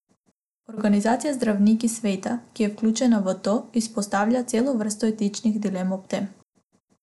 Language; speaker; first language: Slovenian; non-native, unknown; Macedonian